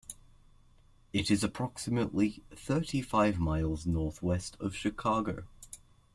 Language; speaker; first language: English; native; English